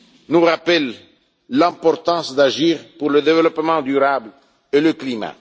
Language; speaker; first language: French; non-native, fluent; Italian